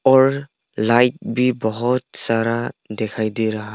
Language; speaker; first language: Hindi; early bilingual, other home language; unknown